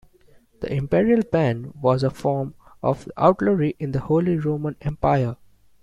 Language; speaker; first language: English; non-native, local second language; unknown